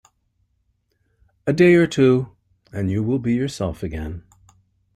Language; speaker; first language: English; native; English